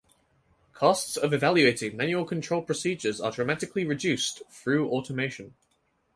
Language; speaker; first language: English; native; English